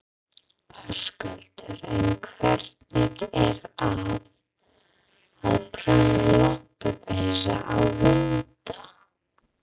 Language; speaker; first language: Icelandic; non-native, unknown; English